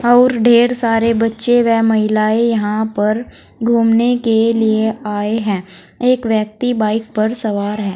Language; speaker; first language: Hindi; native; Hindi